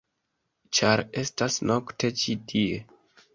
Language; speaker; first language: Esperanto; non-native, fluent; Kinyarwanda